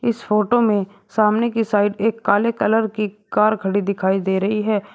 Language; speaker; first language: Hindi; native; Hindi